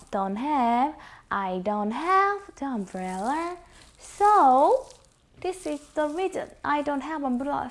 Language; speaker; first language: English; non-native, fluent; Korean